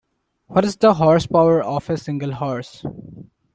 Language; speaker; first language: English; non-native, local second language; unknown